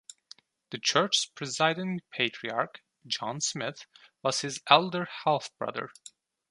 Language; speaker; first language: English; non-native, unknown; Turkish